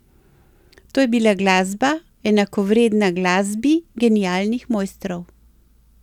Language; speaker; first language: Slovenian; native; Slovenian